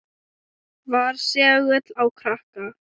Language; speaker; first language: Icelandic; non-native, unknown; Thai